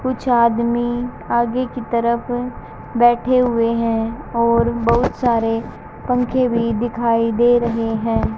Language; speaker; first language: Hindi; native; Hindi